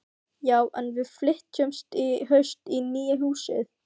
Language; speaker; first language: Icelandic; non-native, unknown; Filipino